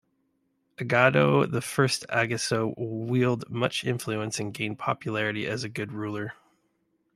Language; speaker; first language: English; native; English